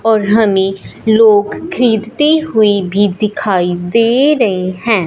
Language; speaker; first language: Hindi; non-native, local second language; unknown